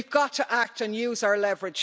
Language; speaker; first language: English; native; English